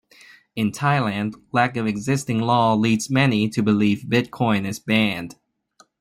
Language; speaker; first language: English; non-native, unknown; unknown